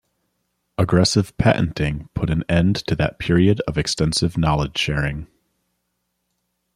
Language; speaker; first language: English; native; English